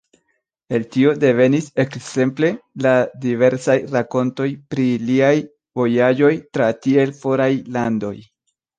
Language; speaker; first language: Esperanto; non-native, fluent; Spanish